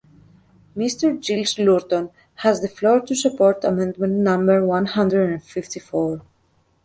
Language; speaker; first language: English; native; English